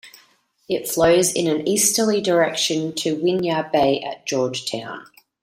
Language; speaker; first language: English; native; English